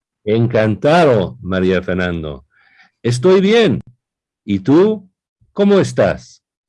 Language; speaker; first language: Spanish; non-native, fluent; English